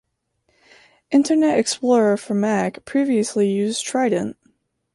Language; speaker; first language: English; native; English